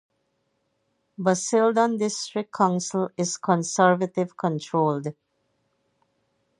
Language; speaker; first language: English; native; English